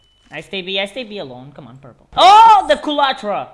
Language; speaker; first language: English; non-native, learner; Portuguese